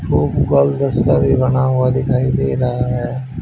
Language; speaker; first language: Hindi; native; Hindi